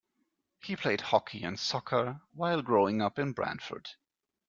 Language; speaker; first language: English; non-native, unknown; German